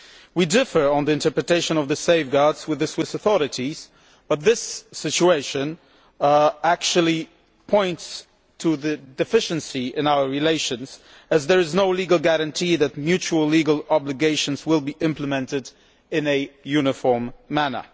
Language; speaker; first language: English; non-native, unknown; Polish